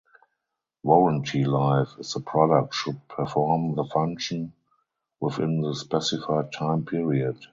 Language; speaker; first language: English; non-native, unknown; German